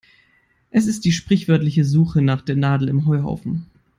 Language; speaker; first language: English; non-native, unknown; German